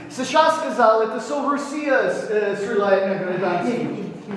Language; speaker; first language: Russian; non-native, learner; English